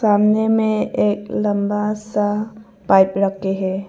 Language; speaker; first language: Hindi; non-native, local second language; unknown